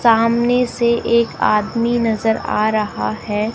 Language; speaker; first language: Hindi; native; Hindi